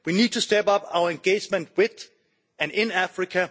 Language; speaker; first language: English; non-native, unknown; Danish